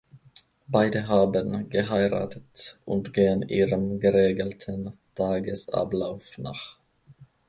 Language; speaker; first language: German; non-native, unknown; Finnish